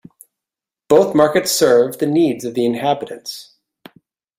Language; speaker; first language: English; native; English